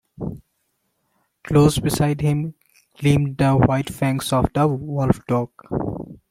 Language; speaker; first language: English; non-native, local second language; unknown